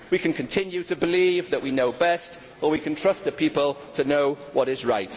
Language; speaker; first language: English; native; English